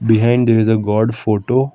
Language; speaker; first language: English; non-native, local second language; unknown